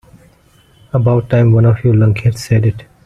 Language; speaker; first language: English; non-native, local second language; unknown